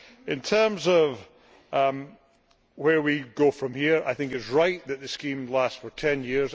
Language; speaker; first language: English; native; English